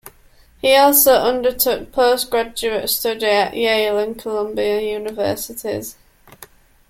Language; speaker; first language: English; native; English